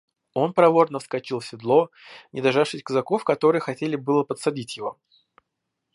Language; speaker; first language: Russian; native; Russian